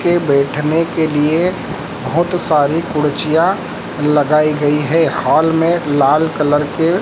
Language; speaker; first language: Hindi; native; Hindi